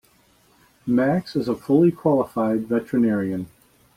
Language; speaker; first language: English; native; English